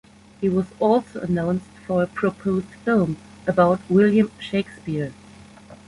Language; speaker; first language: English; non-native, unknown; German